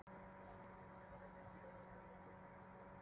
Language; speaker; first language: Icelandic; native; Icelandic